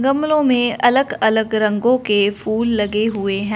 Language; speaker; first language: Hindi; non-native, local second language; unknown